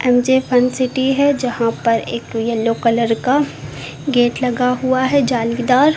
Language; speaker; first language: Hindi; native; Hindi